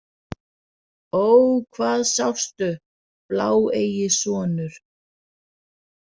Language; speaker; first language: Icelandic; non-native, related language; Danish